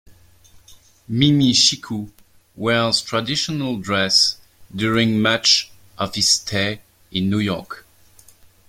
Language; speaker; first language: English; non-native, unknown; French